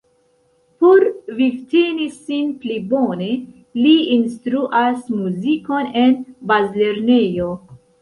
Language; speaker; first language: Esperanto; non-native, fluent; Central Kurdish